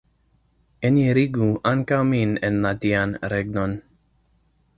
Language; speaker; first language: Esperanto; non-native, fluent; English